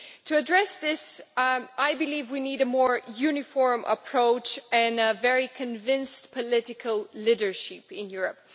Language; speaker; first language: English; non-native, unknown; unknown